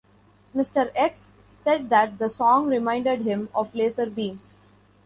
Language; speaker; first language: English; non-native, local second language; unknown